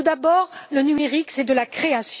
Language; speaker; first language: French; native; French